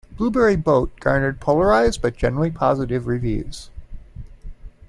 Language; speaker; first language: English; native; English